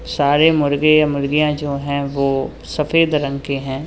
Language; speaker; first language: Hindi; native; Hindi